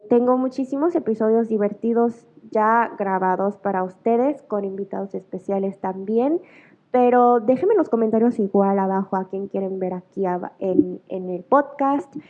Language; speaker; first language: Spanish; early bilingual, other home language; Korean